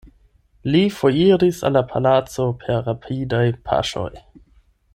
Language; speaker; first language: Esperanto; non-native, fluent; German